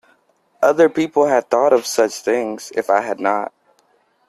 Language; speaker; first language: English; native; English